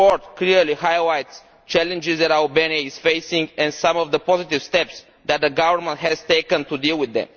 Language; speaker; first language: English; non-native, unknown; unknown